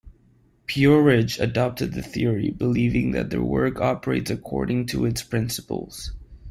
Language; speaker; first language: English; non-native, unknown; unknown